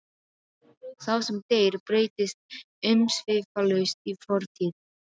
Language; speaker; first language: Icelandic; non-native, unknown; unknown